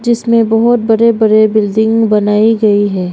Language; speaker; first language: Hindi; non-native, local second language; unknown